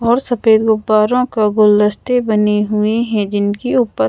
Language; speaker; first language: Hindi; native; Hindi